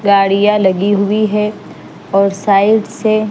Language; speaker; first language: Hindi; non-native, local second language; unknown